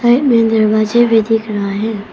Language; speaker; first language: Hindi; non-native, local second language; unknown